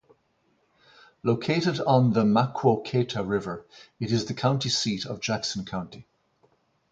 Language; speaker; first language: English; native; English